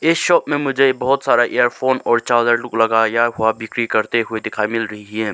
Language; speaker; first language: Hindi; non-native, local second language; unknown